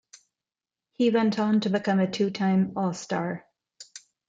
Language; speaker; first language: English; non-native, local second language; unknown